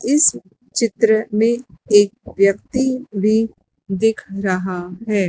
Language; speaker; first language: Hindi; native; Hindi